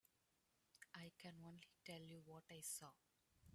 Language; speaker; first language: English; non-native, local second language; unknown